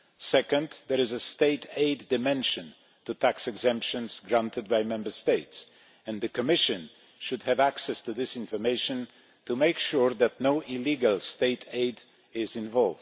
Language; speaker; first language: English; non-native, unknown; Polish